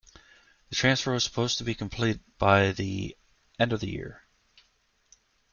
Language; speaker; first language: English; native; English